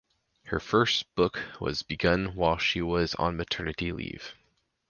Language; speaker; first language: English; native; English